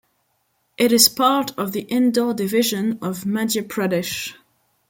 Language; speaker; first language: English; non-native, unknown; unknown